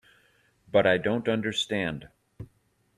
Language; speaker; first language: English; native; English